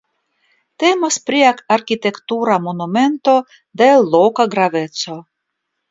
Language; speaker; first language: Esperanto; non-native, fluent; Russian